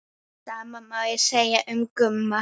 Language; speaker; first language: Icelandic; native; Icelandic